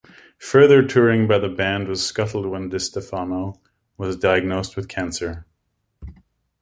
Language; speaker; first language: English; native; English